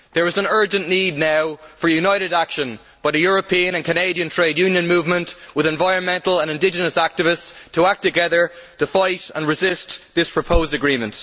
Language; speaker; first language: English; native; English